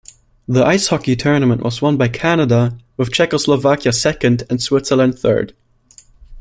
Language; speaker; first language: English; non-native, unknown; German